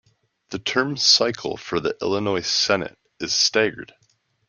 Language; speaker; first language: English; native; English